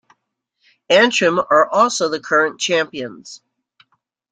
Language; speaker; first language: English; native; English